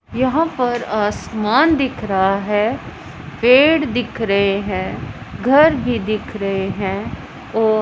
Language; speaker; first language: Hindi; non-native, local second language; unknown